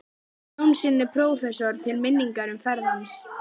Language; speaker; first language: Icelandic; native; Icelandic